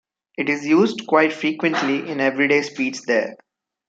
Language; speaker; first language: English; non-native, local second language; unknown